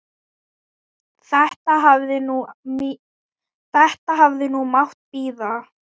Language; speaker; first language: Icelandic; non-native, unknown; Thai